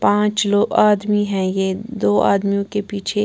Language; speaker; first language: Hindi; non-native, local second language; Punjabi